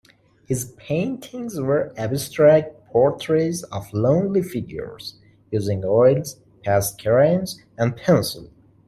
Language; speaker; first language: English; non-native, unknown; Persian